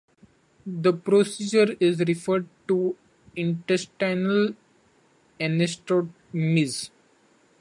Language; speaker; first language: English; non-native, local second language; Marathi